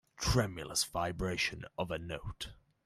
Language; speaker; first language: English; native; English